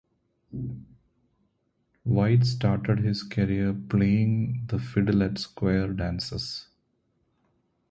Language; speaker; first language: English; non-native, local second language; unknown